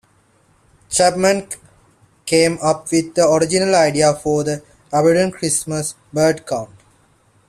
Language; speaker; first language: English; non-native, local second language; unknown